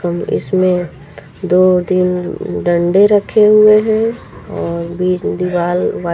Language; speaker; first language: Hindi; native; Hindi